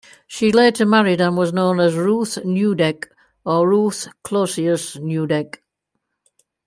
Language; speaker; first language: English; native; English